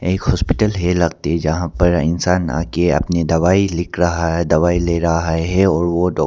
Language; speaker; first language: Hindi; non-native, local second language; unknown